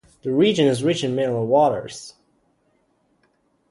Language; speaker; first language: English; native; English